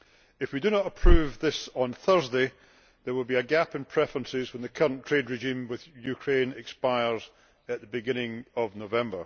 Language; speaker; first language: English; native; English